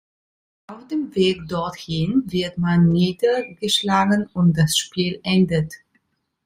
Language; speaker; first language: German; non-native, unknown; Italian